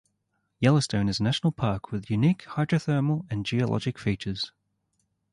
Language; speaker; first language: English; native; English